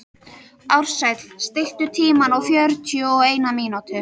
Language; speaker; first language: Icelandic; native; Icelandic